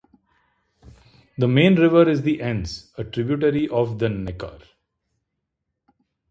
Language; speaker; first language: English; non-native, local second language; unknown